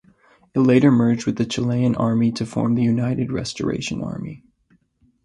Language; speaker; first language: English; native; English